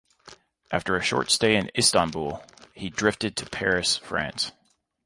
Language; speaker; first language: English; native; English